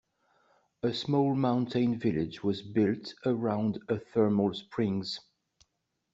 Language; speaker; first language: English; non-native, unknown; French